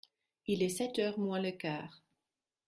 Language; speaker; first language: French; non-native, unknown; German